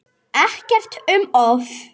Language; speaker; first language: Icelandic; native; Icelandic